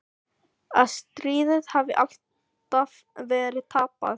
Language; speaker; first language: Icelandic; non-native, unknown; Filipino